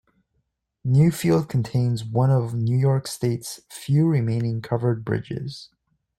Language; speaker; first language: English; native; English